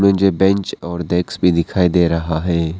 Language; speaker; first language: Hindi; non-native, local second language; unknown